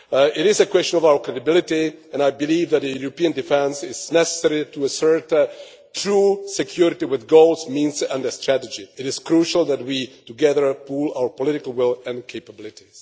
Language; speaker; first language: English; non-native, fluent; Czech